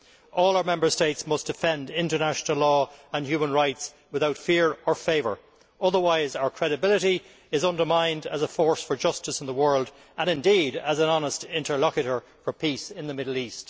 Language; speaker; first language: English; native; English